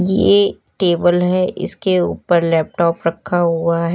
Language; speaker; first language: Hindi; native; Hindi